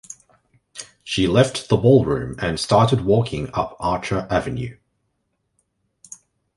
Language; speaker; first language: English; native; English